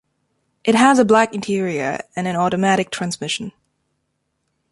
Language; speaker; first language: English; non-native, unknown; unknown